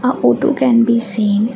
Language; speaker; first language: English; non-native, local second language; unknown